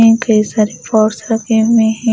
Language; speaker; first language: Hindi; native; Hindi